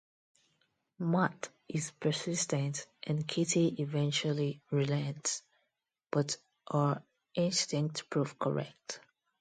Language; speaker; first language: English; non-native, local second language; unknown